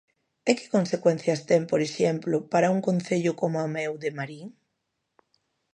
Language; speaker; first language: Galician; native; Galician